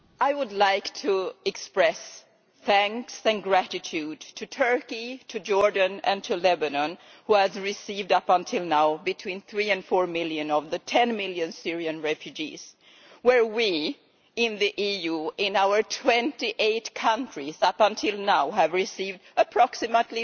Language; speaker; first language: English; non-native, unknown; Swedish